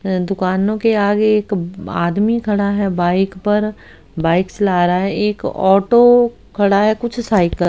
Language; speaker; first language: Hindi; native; Hindi